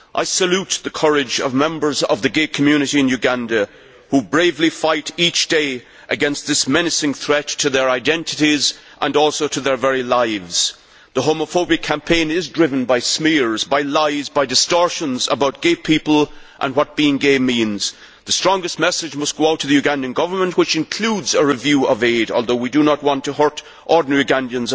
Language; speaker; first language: English; native; English